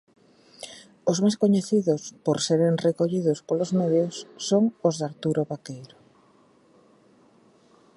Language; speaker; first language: Galician; native; Galician